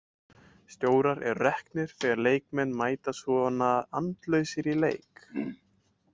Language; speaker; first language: Icelandic; native; Icelandic